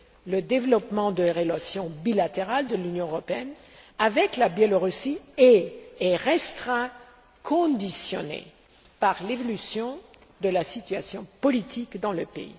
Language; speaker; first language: French; non-native, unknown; German